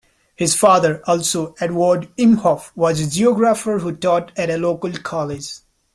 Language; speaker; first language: English; non-native, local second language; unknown